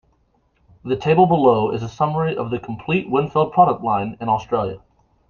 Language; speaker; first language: English; native; English